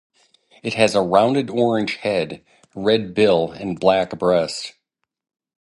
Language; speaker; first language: English; native; English